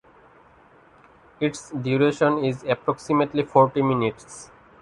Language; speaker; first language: English; non-native, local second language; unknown